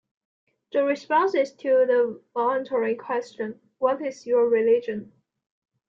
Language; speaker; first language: English; non-native, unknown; Chinese